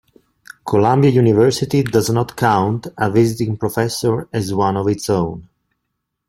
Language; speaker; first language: English; non-native, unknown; Italian